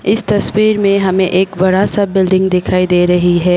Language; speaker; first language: Hindi; non-native, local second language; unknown